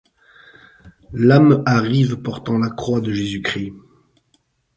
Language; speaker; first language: French; native; French